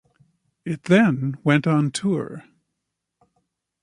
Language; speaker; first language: English; native; English